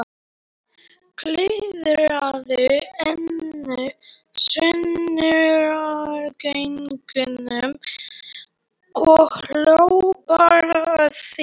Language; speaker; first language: Icelandic; non-native, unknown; Polish